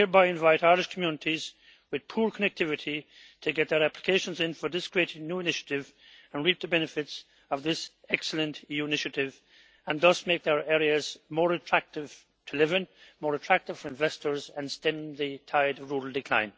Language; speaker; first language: English; native; English